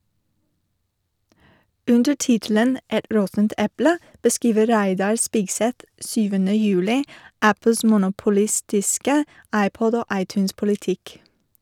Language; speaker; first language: Norwegian; non-native, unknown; English